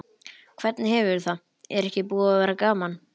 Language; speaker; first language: Icelandic; native; Icelandic